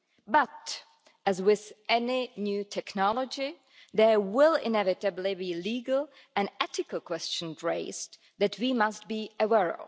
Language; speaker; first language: English; non-native, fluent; Czech